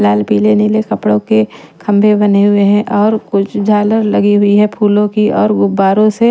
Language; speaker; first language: Hindi; non-native, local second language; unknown